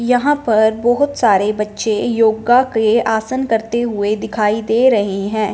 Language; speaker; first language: Hindi; non-native, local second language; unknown